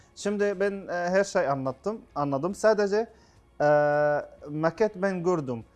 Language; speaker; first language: Turkish; non-native, learner; Arabic